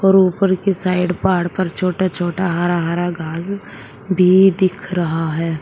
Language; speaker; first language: Hindi; native; Hindi